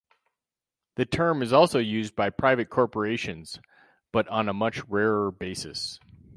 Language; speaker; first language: English; native; English